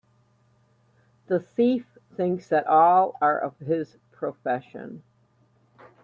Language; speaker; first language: English; native; English